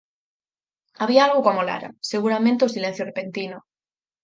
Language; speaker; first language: Galician; native; Galician